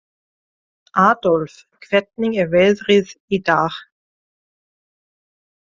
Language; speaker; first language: Icelandic; non-native, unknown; German